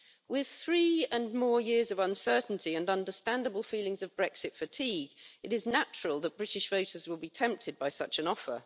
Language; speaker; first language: English; native; English